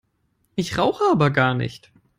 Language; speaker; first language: English; non-native, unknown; German